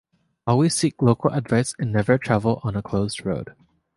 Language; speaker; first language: English; native; English